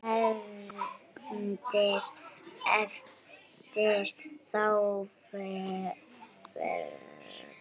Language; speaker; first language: Icelandic; native; Icelandic